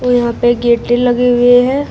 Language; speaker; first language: Hindi; native; Hindi